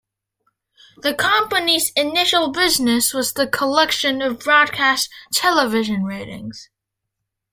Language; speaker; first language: English; native; English